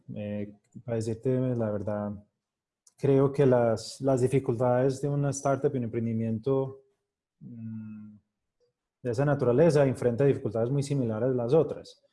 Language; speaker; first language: Spanish; non-native, related language; Portuguese